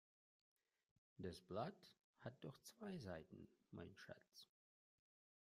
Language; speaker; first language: German; non-native, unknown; Russian